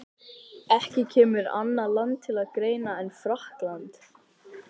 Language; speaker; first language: Icelandic; native; Icelandic